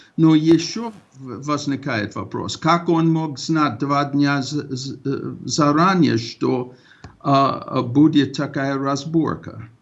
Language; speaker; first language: Russian; non-native, fluent; English